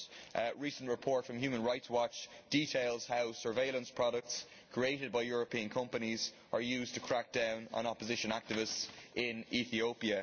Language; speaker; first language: English; native; English